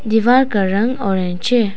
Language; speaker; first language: Hindi; non-native, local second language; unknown